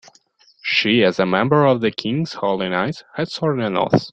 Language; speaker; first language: English; non-native, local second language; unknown